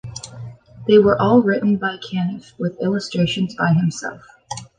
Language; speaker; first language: English; native; English